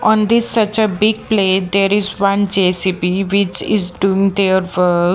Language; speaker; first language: English; non-native, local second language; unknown